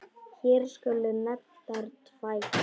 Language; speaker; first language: Icelandic; non-native, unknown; Polish